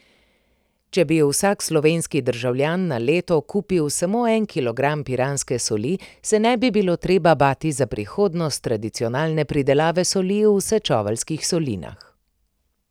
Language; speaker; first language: Slovenian; native; Slovenian